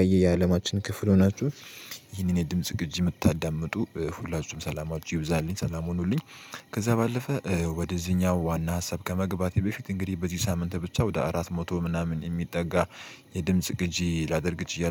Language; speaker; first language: Amharic; native; Amharic